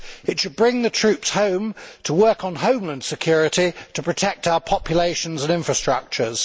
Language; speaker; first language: English; native; English